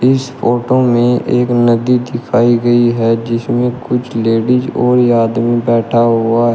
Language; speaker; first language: Hindi; native; Hindi